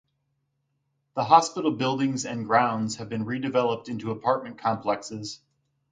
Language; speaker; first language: English; native; English